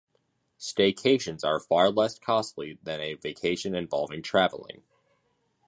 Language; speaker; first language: English; native; English